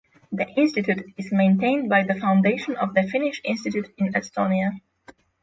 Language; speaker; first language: English; non-native, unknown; Polish